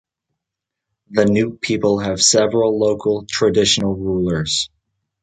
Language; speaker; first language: English; native; English